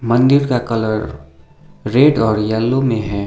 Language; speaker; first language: Hindi; non-native, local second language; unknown